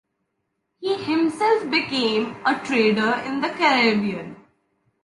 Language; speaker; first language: English; non-native, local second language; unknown